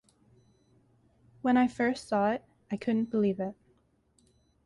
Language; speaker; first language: English; native; English